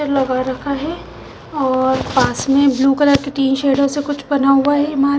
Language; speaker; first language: Hindi; non-native, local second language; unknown